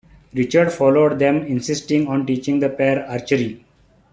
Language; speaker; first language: English; non-native, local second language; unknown